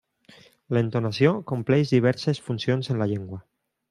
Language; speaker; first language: Catalan; non-native, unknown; Spanish